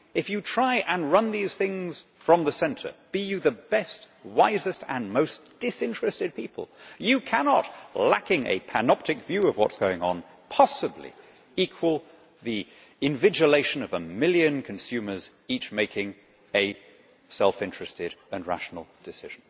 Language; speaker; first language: English; native; English